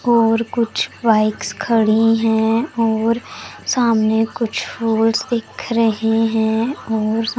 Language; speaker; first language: Hindi; non-native, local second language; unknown